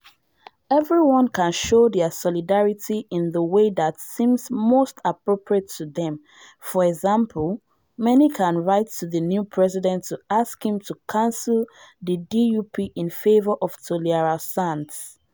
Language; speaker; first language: English; non-native, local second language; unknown